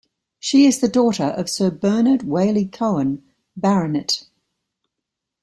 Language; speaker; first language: English; native; English